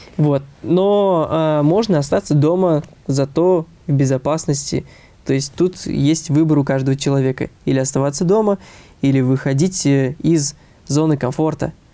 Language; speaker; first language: Russian; native; Russian